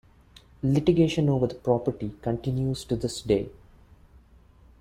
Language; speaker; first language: English; non-native, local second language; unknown